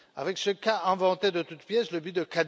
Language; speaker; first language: French; non-native, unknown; Romanian